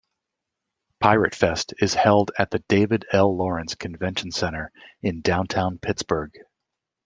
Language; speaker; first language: English; native; English